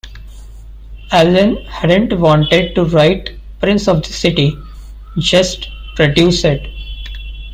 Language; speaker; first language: English; non-native, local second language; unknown